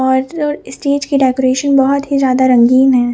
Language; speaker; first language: Hindi; non-native, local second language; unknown